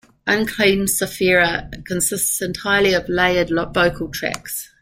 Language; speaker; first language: English; native; English